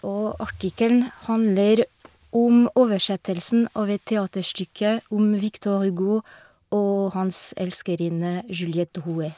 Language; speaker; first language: Norwegian; non-native, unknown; French